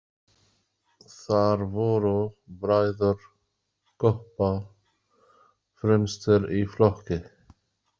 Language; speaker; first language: Icelandic; non-native, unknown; Arabic